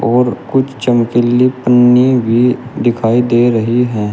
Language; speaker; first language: Hindi; native; Hindi